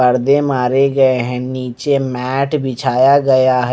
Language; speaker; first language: Hindi; non-native, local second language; Punjabi